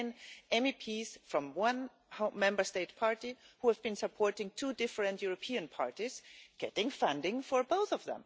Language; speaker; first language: English; non-native, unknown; German